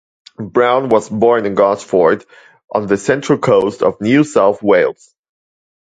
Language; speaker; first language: English; non-native, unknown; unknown